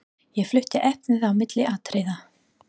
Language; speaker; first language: Icelandic; non-native, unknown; English